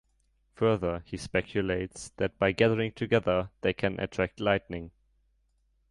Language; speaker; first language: English; non-native, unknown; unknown